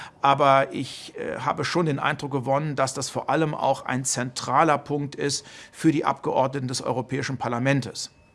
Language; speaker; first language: German; native; German